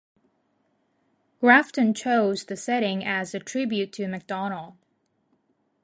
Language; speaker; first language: English; non-native, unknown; Japanese